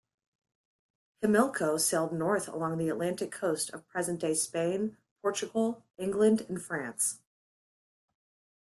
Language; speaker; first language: English; native; English